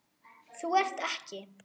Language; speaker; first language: Icelandic; non-native, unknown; German